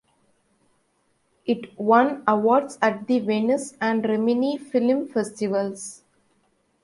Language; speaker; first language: English; non-native, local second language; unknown